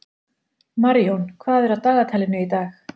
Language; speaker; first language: Icelandic; native; Icelandic